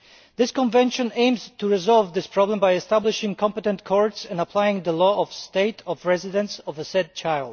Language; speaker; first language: English; non-native, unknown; Polish